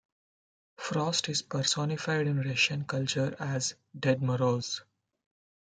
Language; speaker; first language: English; non-native, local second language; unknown